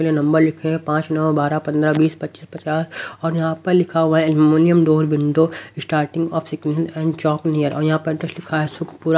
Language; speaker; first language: Hindi; native; Hindi